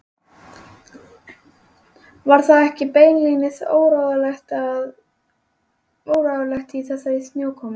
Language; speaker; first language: Icelandic; native; Icelandic